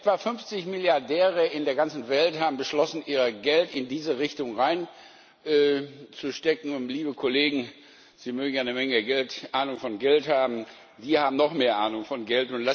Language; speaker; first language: German; non-native, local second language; Luxembourgish